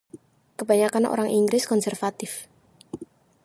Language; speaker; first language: Indonesian; native; Indonesian